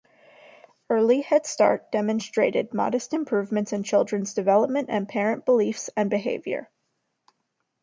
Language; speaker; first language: English; native; English